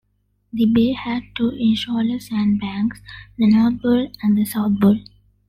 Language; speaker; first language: English; non-native, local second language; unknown